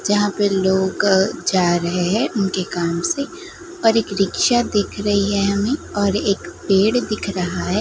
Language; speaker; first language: Hindi; non-native, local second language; Gujarati